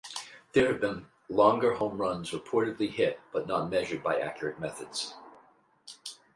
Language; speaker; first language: English; native; English